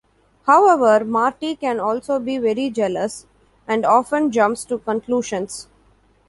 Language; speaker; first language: English; non-native, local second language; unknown